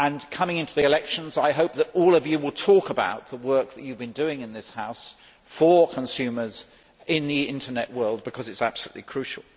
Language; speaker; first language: English; native; English